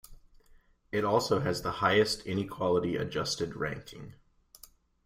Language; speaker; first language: English; native; English